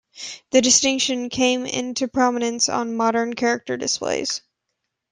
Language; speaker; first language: English; native; English